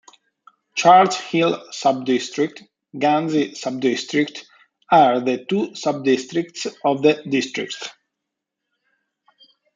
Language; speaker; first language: English; native; English